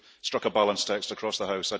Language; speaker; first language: English; early bilingual, heritage; English